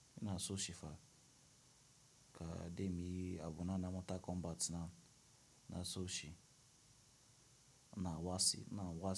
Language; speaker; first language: Hausa; non-native, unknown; Tiv